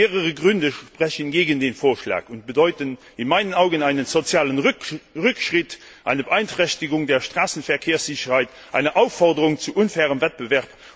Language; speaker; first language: German; non-native, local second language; Luxembourgish